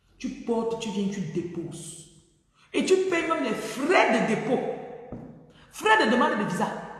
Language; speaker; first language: French; non-native, local second language; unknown